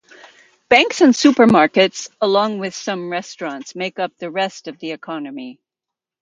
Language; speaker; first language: English; native; English